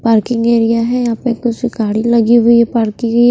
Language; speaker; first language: Hindi; non-native, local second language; Punjabi